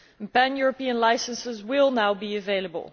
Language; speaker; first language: English; non-native, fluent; Dutch